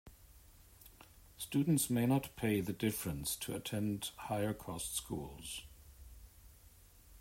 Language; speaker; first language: English; native; English